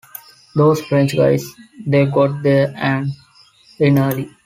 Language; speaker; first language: English; non-native, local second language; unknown